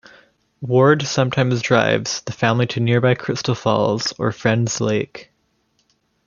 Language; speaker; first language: English; native; English